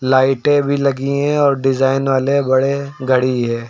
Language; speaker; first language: Hindi; native; Hindi